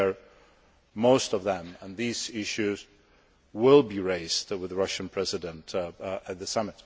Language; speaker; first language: English; non-native, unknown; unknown